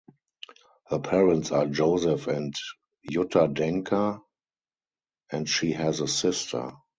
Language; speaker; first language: English; non-native, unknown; German